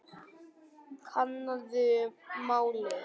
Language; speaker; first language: Icelandic; non-native, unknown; Vietnamese